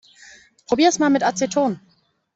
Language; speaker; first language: German; native; German